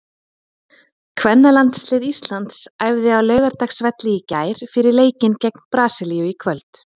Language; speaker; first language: Icelandic; native; Icelandic